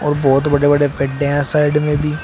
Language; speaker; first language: Hindi; native; Hindi